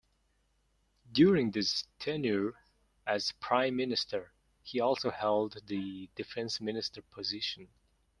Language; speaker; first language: English; non-native, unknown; Mongolian